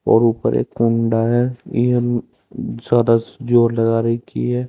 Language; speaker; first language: Hindi; native; Hindi